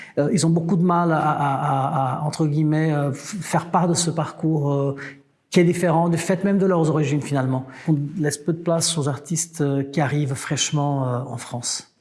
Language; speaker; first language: French; non-native, fluent; Portuguese